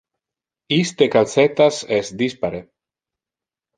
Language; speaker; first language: Interlingua; non-native, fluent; Italian